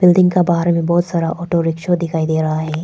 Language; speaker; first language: Hindi; non-native, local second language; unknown